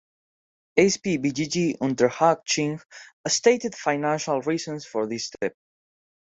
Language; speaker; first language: English; non-native, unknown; Spanish